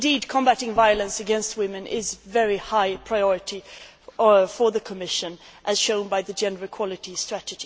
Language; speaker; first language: English; non-native, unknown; Swedish